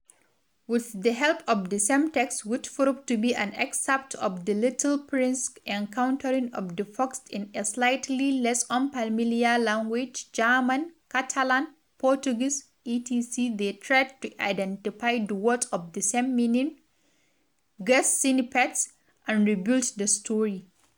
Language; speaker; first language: English; non-native, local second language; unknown